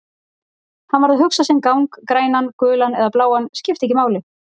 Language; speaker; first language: Icelandic; native; Icelandic